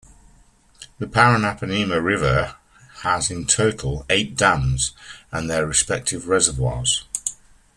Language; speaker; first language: English; native; English